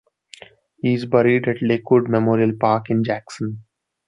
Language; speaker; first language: English; non-native, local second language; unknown